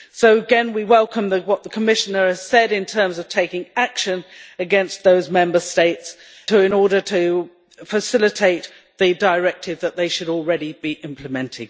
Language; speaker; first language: English; native; English